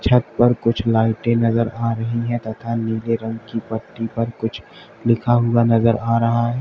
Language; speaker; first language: Hindi; native; Hindi